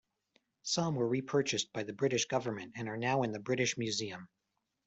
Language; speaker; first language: English; native; English